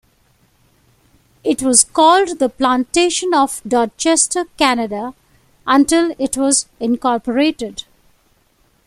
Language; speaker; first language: English; non-native, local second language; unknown